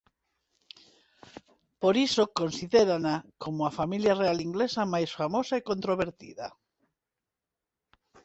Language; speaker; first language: Galician; non-native, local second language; Spanish